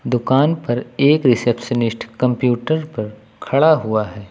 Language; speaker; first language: Hindi; native; Hindi